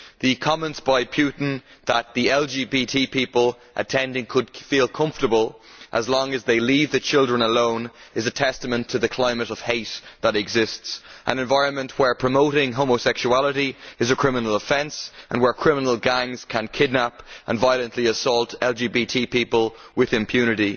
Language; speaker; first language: English; native; English